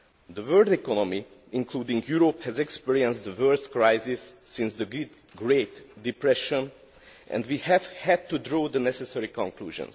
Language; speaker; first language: English; non-native, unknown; Hungarian